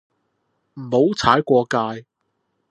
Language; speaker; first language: Cantonese; non-native, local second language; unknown